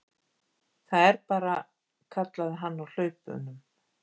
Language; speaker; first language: Icelandic; native; Icelandic